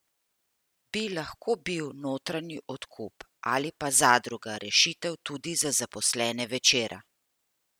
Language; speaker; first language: Slovenian; native; Slovenian